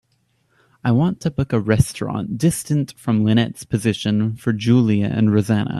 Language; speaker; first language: English; native; English